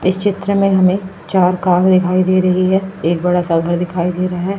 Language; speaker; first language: Hindi; native; Hindi